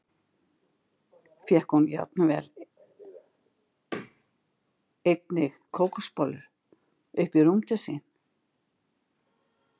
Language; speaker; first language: Icelandic; native; Icelandic